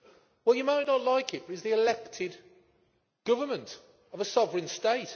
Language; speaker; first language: English; native; English